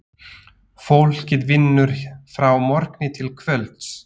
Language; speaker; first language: Icelandic; non-native, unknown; Slovak